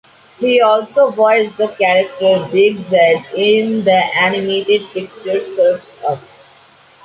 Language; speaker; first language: English; non-native, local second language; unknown